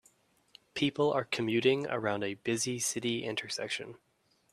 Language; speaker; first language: English; native; English